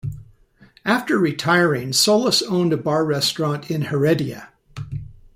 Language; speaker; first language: English; native; English